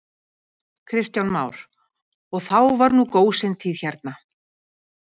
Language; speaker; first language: Icelandic; native; Icelandic